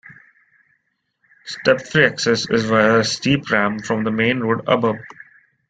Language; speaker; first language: English; non-native, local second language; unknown